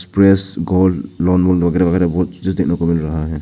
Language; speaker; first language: Hindi; non-native, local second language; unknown